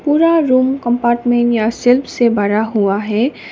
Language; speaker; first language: Hindi; non-native, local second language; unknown